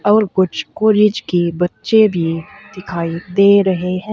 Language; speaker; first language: Hindi; native; Hindi